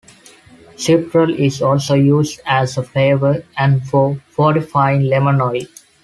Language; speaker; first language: English; non-native, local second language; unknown